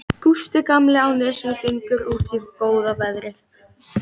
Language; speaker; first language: Icelandic; native; Icelandic